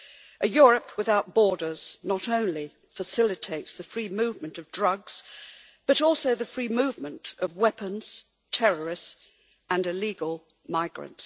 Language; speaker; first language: English; native; English